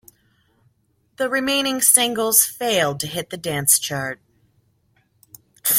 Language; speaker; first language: English; native; English